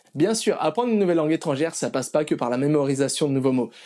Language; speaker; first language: French; native; French